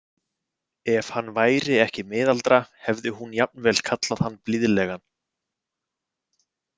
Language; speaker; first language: Icelandic; native; Icelandic